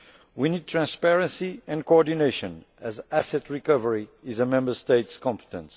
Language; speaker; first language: English; non-native, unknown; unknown